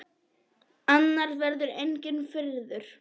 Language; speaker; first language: Icelandic; non-native, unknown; Polish